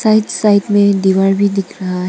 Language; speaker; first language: Hindi; non-native, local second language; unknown